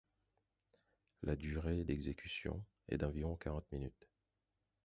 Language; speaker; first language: French; non-native, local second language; Haitian Creole